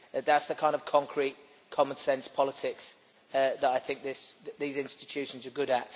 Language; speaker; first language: English; native; English